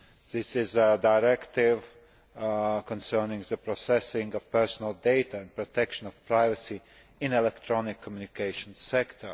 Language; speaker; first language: English; non-native, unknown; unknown